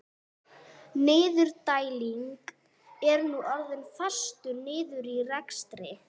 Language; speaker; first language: Icelandic; non-native, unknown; English